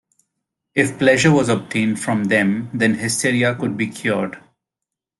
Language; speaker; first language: English; non-native, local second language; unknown